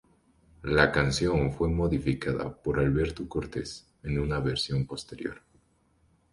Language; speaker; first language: Spanish; native; Spanish